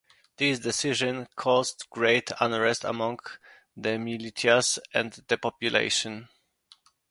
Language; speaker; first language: English; non-native, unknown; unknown